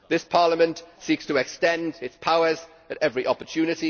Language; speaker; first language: English; native; English